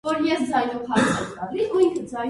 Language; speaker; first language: English; non-native, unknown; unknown